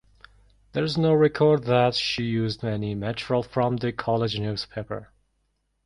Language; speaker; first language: English; non-native, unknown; Mongolian